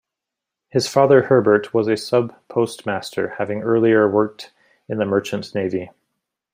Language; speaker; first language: English; native; English